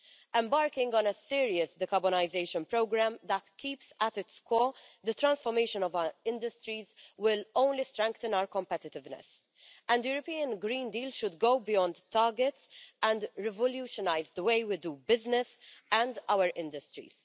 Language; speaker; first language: English; non-native, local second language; Maltese